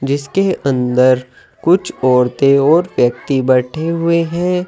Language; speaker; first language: Hindi; native; Hindi